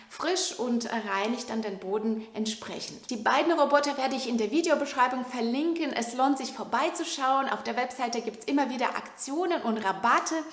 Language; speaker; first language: German; non-native, fluent; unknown